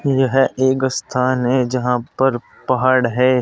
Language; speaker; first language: Hindi; native; Hindi